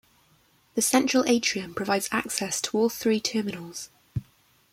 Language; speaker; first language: English; native; English